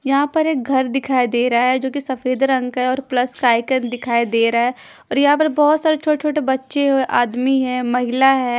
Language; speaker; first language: Hindi; non-native, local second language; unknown